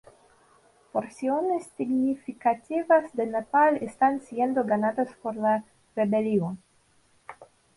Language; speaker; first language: Spanish; non-native, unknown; Russian